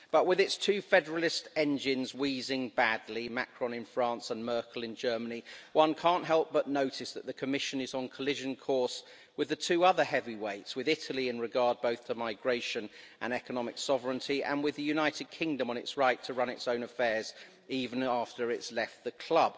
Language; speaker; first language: English; native; English